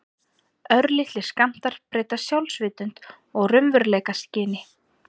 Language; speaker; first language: Icelandic; native; Icelandic